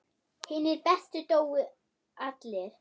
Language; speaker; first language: Icelandic; non-native, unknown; German